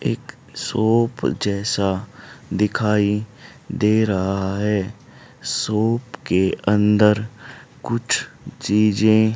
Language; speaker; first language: Hindi; native; Hindi